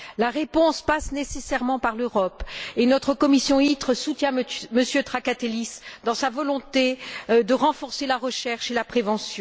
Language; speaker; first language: French; native; French